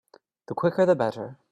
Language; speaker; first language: English; native; English